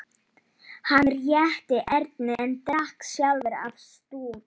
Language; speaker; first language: Icelandic; non-native, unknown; Polish